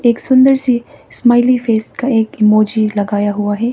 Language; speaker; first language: Hindi; early bilingual, other home language; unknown